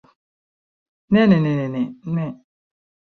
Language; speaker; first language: Esperanto; non-native, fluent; Chinese